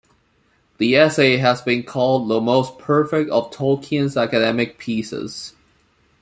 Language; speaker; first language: English; non-native, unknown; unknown